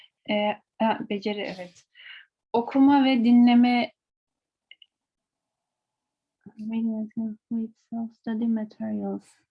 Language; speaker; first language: English; non-native, learner; Turkish